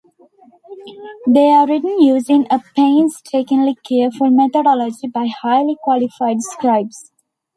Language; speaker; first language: English; non-native, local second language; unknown